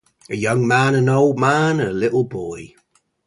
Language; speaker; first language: English; native; English